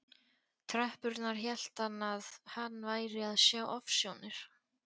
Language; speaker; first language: Icelandic; non-native, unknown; Polish